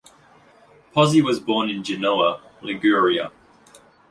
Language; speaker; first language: English; native; English